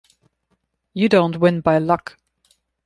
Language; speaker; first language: English; non-native, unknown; German